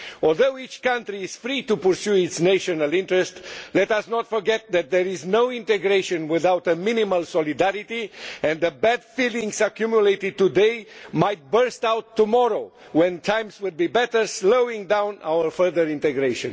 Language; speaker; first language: English; non-native, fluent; Romanian